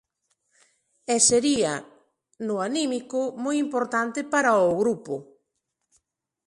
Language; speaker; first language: Galician; non-native, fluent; Spanish